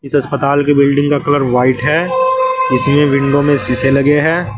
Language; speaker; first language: Hindi; native; Hindi